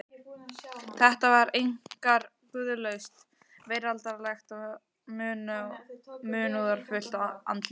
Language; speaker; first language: Icelandic; native; Icelandic